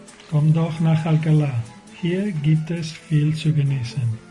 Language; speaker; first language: German; non-native, learner; Spanish